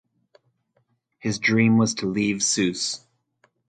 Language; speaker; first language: English; native; English